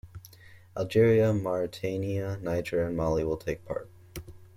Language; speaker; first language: English; native; English